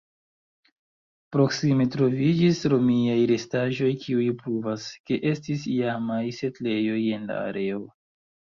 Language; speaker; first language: Esperanto; non-native, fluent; Chinese